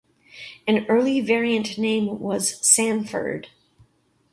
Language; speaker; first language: English; native; English